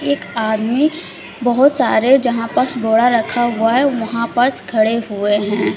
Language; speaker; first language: Hindi; native; Hindi